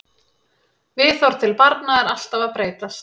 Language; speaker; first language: Icelandic; native; Icelandic